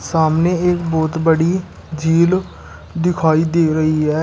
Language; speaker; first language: Hindi; native; Hindi